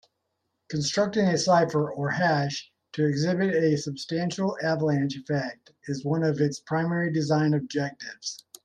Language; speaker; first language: English; native; English